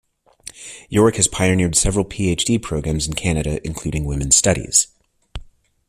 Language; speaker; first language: English; native; English